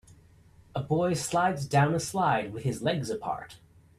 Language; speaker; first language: English; native; English